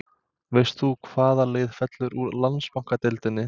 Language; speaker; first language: Icelandic; non-native, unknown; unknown